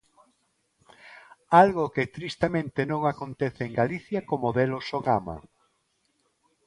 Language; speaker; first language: Galician; non-native, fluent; Spanish